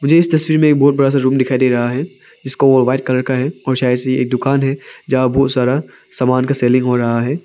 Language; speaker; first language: Hindi; non-native, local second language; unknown